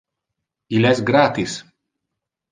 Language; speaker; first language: Interlingua; non-native, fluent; Italian